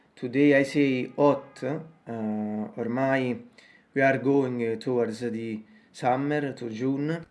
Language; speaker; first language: English; non-native, learner; Italian